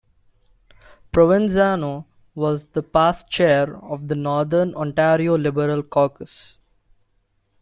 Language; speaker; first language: English; non-native, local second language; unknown